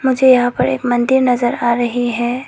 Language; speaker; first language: Hindi; non-native, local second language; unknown